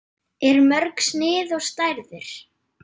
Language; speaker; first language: Icelandic; non-native, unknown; German